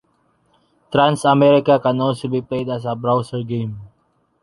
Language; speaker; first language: English; non-native, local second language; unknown